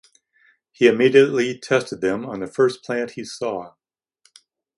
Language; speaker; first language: English; native; English